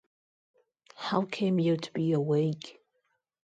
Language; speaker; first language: English; non-native, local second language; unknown